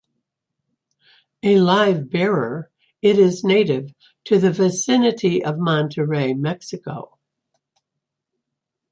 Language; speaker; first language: English; native; English